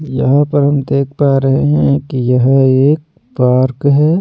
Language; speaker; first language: Hindi; native; Hindi